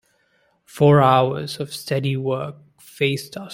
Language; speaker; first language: English; non-native, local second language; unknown